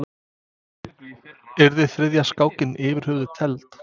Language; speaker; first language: Icelandic; non-native, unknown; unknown